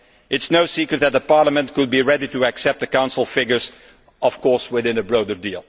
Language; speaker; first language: English; non-native, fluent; Dutch